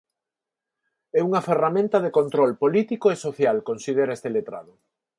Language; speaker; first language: Galician; non-native, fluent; Spanish